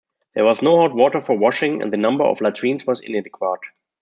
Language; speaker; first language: English; non-native, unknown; German